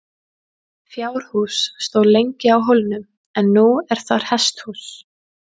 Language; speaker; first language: Icelandic; native; Icelandic